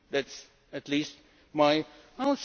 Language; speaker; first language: English; native; English